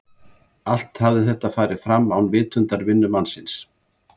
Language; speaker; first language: Icelandic; native; Icelandic